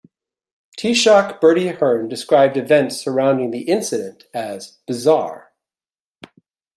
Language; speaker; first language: English; native; English